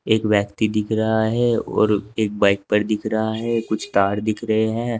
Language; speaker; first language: Hindi; native; Hindi